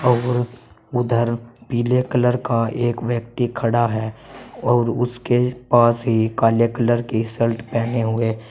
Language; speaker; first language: Hindi; native; Hindi